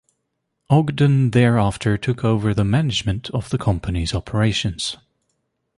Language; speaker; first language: English; native; English